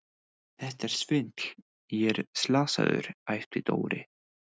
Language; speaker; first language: Icelandic; non-native, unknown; English